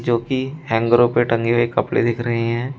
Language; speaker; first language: Hindi; native; Hindi